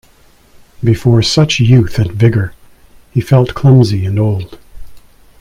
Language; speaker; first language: English; native; English